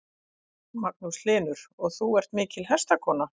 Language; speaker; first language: Icelandic; native; Icelandic